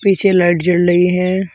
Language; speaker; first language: Hindi; native; Hindi